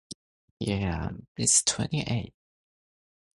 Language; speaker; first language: English; non-native, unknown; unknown